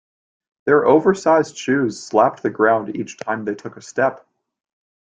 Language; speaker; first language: English; native; English